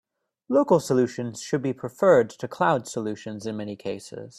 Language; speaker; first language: English; native; English